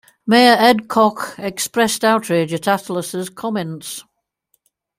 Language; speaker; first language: English; native; English